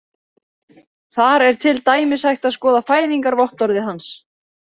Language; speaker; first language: Icelandic; native; Icelandic